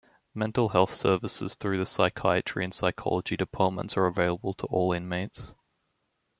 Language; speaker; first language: English; native; English